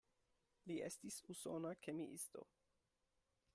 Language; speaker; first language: Esperanto; non-native, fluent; German